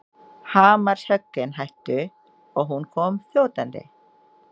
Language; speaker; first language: Icelandic; non-native, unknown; Indonesian